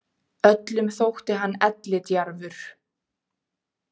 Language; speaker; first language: Icelandic; native; Icelandic